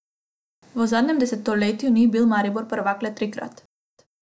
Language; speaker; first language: Slovenian; non-native, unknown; Macedonian